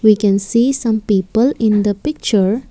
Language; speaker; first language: English; non-native, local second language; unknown